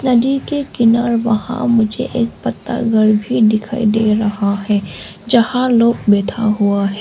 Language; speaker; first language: Hindi; non-native, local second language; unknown